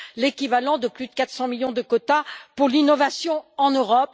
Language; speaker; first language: French; native; French